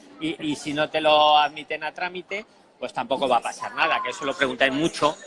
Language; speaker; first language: Spanish; native; Spanish